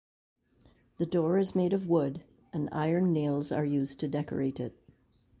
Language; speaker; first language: English; native; English